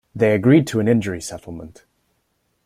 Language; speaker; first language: English; native; English